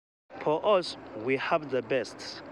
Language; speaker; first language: English; non-native, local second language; Hausa